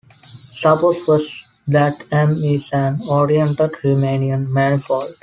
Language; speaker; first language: English; non-native, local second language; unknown